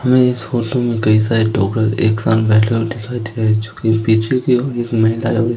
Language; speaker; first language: Hindi; native; Hindi